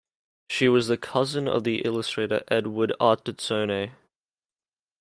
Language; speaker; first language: English; native; English